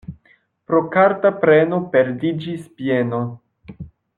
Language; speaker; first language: Esperanto; non-native, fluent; French